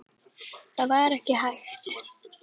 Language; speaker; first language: Icelandic; native; Icelandic